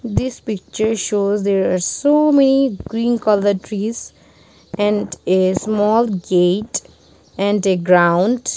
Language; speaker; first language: English; non-native, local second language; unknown